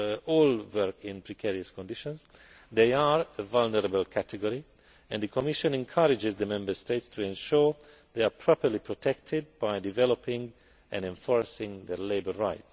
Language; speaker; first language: English; non-native, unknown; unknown